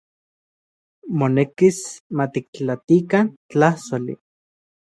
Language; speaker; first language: Central Puebla Nahuatl; native; Central Puebla Nahuatl